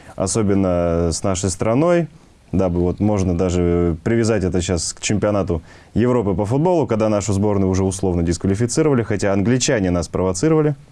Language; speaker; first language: Russian; native; Russian